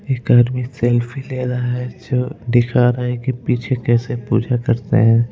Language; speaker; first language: Hindi; native; Hindi